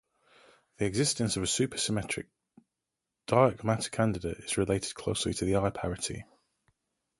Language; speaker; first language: English; native; English